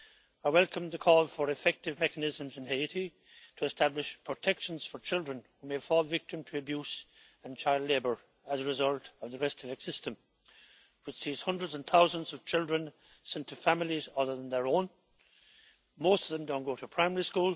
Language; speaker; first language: English; native; English